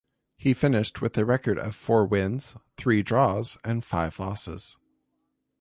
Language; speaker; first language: English; native; English